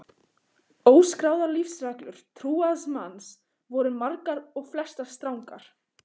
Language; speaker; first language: Icelandic; native; Icelandic